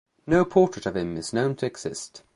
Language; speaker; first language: English; native; English